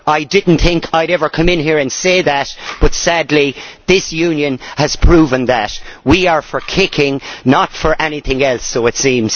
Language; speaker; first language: English; native; English